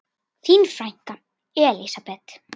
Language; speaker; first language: Icelandic; native; Icelandic